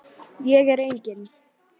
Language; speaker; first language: Icelandic; native; Icelandic